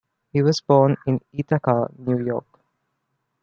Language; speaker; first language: English; non-native, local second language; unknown